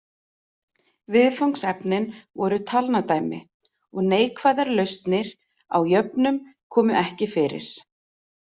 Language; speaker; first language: Icelandic; native; Icelandic